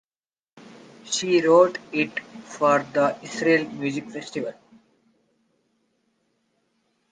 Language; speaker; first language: English; non-native, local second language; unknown